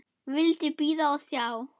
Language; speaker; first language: Icelandic; non-native, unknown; German